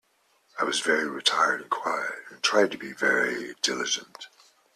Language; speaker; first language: English; native; English